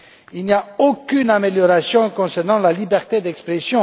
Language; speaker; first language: French; non-native, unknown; Romanian